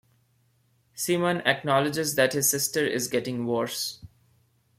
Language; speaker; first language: English; non-native, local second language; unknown